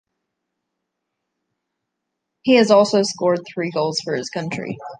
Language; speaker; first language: English; native; English